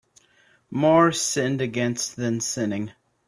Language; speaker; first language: English; native; English